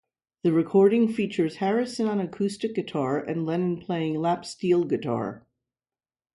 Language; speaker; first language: English; native; English